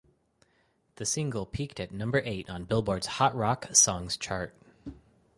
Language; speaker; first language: English; native; English